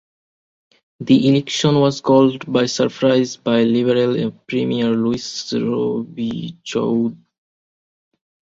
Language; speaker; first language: English; non-native, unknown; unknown